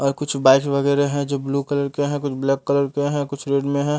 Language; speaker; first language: Hindi; native; Hindi